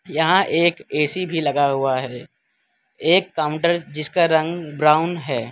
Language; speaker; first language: Hindi; non-native, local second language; Gujarati